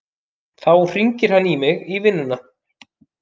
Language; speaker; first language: Icelandic; native; Icelandic